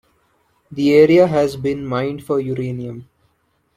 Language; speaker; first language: English; non-native, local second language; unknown